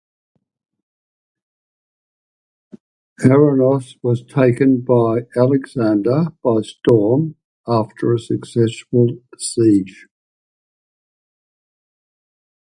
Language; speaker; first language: English; native; English